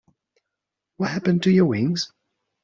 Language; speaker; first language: English; native; English